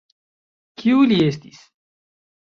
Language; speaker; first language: Esperanto; non-native, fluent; Chinese